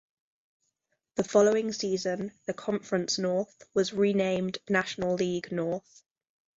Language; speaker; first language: English; native; English